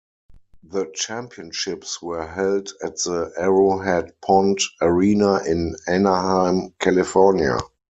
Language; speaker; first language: English; non-native, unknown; German